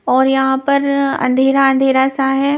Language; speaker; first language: Hindi; non-native, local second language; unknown